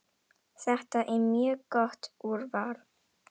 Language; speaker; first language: Icelandic; non-native, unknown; Indonesian